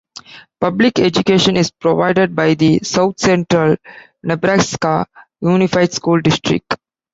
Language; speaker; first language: English; non-native, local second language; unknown